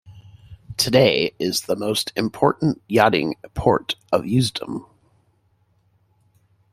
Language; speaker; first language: English; native; English